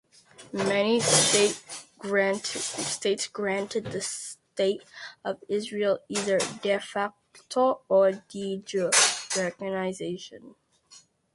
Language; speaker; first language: English; native; English